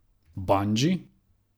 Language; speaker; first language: Slovenian; non-native, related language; Croatian